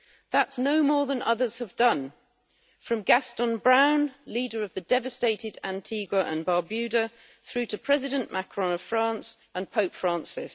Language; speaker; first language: English; native; English